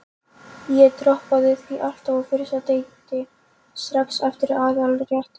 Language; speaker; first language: Icelandic; non-native, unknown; Polish